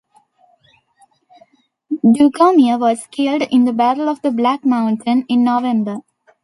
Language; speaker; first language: English; non-native, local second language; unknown